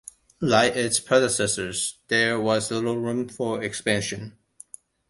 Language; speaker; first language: English; non-native, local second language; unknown